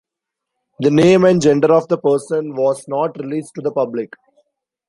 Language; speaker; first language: English; non-native, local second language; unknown